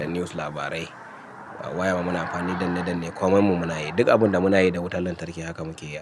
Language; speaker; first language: Hausa; native; Hausa